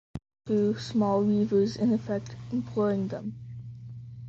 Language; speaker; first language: English; native; English